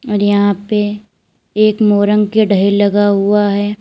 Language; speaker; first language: Hindi; native; Hindi